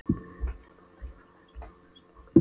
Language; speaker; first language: Icelandic; non-native, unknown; Polish